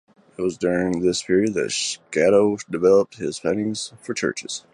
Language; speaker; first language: English; native; English